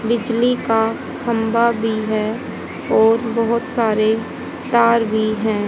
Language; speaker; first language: Hindi; native; Hindi